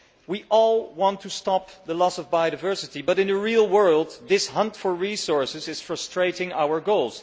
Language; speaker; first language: English; non-native, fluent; Dutch